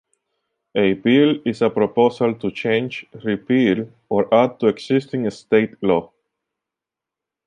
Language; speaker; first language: English; non-native, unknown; Italian